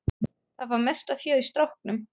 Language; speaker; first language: Icelandic; non-native, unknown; German